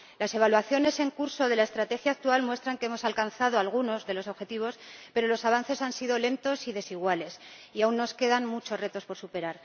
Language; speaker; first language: Spanish; native; Spanish